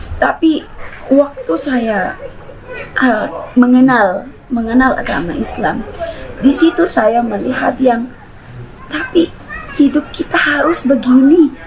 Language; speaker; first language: Indonesian; non-native, fluent; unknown